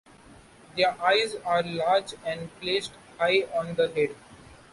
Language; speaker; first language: English; non-native, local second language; Marathi